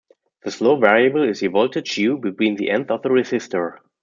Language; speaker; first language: English; non-native, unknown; German